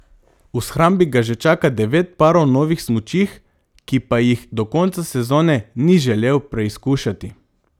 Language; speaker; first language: Slovenian; non-native, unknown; Macedonian